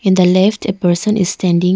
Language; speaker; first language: English; non-native, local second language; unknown